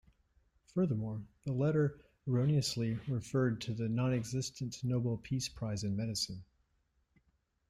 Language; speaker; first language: English; native; English